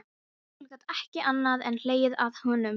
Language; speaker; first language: Icelandic; non-native, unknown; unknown